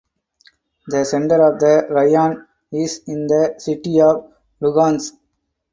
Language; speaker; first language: English; non-native, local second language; Tamil